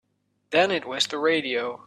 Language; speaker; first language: English; native; English